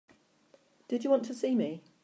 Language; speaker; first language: English; native; English